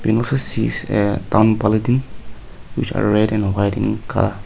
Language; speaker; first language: English; non-native, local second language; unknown